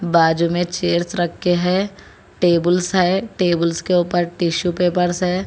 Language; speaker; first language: Hindi; non-native, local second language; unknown